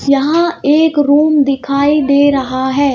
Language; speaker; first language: Hindi; native; Hindi